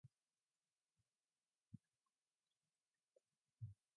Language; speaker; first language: English; non-native, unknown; Mongolian